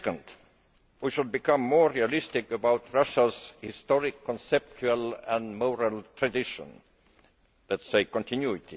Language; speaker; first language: English; non-native, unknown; Estonian